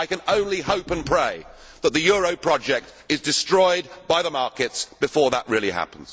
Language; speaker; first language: English; native; English